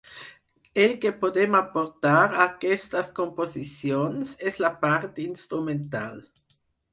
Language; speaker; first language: Catalan; non-native, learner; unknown